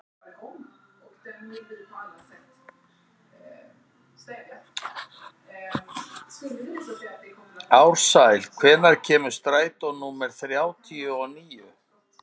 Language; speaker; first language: Icelandic; native; Icelandic